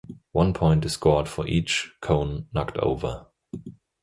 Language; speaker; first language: English; non-native, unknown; German